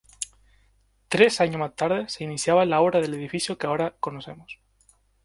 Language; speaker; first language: Spanish; native; Spanish